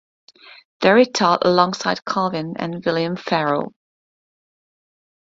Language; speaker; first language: English; non-native, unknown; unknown